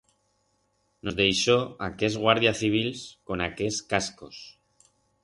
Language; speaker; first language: Aragonese; non-native, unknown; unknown